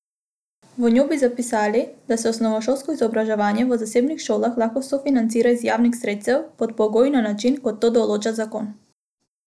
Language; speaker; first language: Slovenian; non-native, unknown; Macedonian